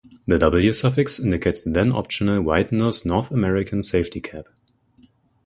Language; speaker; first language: English; non-native, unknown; German